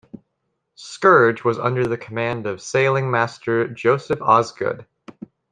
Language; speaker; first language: English; native; English